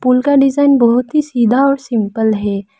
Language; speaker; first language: Hindi; non-native, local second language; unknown